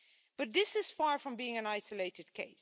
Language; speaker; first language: English; non-native, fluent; Dutch